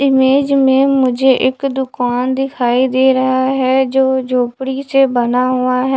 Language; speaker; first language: Hindi; native; Hindi